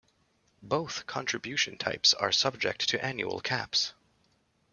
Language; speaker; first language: English; native; English